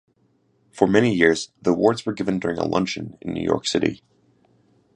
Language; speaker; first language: English; native; English